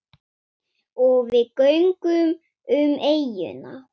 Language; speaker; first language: Icelandic; non-native, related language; Swedish